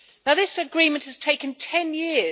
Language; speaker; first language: English; native; English